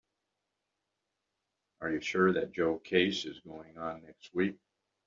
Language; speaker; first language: English; native; English